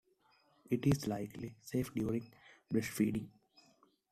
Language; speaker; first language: English; non-native, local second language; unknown